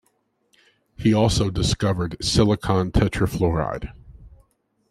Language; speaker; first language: English; native; English